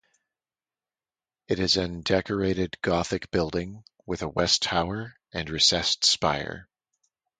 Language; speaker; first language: English; native; English